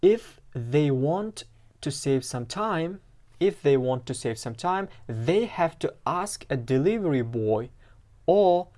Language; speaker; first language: English; non-native, fluent; Uzbek